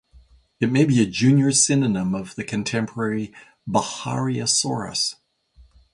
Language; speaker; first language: English; native; English